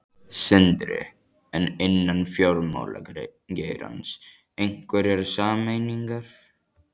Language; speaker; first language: Icelandic; native; Icelandic